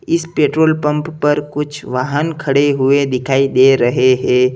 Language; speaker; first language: Hindi; native; Hindi